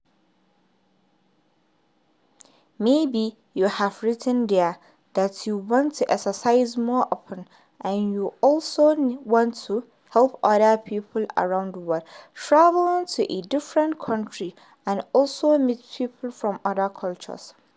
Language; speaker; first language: English; non-native, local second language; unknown